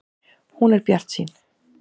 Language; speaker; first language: Icelandic; native; Icelandic